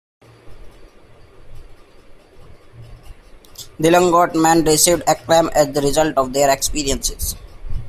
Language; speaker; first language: English; non-native, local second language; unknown